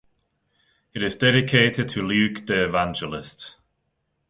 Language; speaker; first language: English; non-native, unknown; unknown